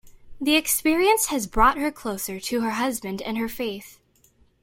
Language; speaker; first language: English; native; English